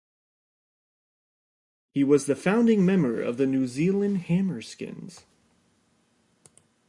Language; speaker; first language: English; native; English